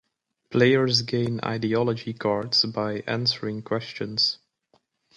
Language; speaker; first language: English; native; English